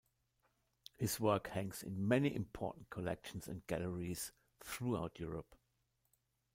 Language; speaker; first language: English; non-native, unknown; German